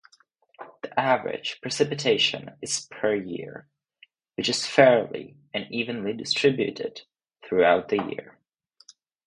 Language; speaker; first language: English; non-native, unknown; Czech